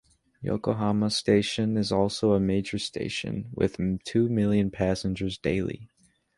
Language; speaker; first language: English; native; English